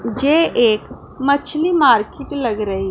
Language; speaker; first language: Hindi; non-native, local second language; Punjabi